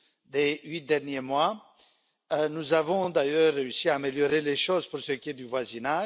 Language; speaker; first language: French; non-native, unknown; Romanian